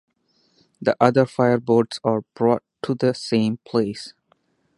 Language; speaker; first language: English; non-native, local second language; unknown